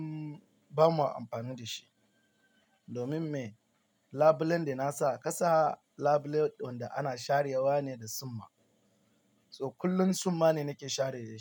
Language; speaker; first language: Hausa; non-native, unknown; Yoruba